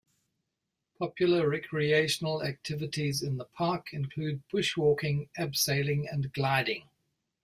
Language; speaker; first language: English; native; English